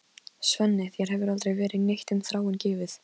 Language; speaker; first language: Icelandic; non-native, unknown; Polish